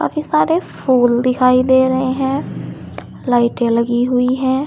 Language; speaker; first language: Hindi; native; Hindi